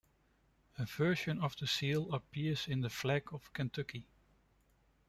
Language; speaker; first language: English; non-native, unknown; Dutch